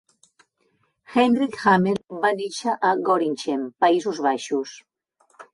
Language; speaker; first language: Catalan; native; Catalan